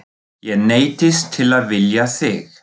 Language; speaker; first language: Icelandic; non-native, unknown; German